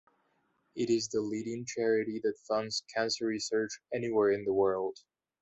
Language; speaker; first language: English; non-native, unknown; Belarusian